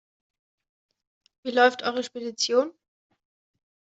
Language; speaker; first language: German; native; German